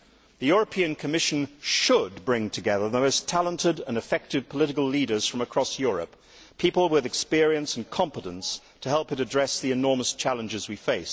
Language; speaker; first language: English; native; English